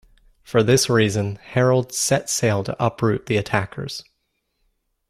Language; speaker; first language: English; native; English